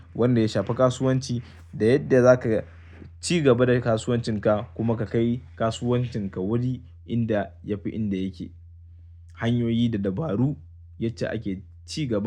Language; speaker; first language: Hausa; native; Hausa